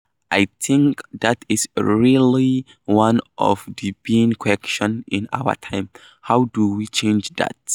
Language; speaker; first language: English; non-native, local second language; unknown